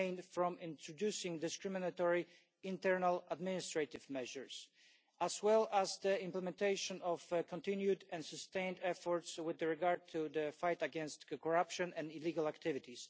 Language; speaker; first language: English; non-native, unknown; Polish